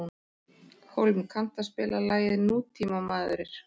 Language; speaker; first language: Icelandic; native; Icelandic